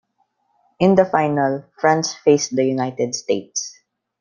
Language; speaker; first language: English; non-native, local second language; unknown